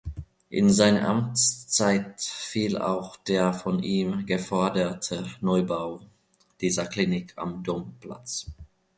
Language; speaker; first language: German; non-native, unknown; Finnish